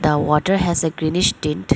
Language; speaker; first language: English; non-native, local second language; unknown